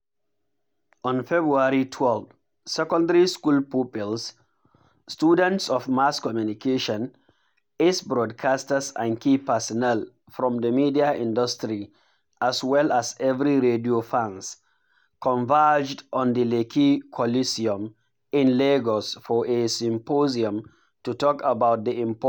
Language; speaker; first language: English; non-native, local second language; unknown